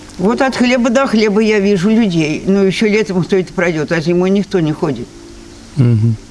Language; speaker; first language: Russian; native; Russian